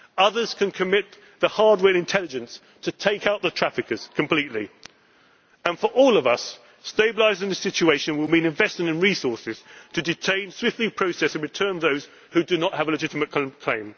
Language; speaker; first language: English; native; English